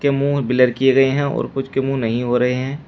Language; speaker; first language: Hindi; native; Hindi